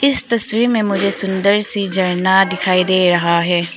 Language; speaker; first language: Hindi; non-native, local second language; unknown